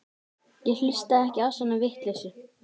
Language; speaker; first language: Icelandic; native; Icelandic